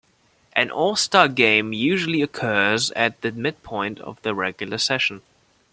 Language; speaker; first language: English; non-native, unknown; German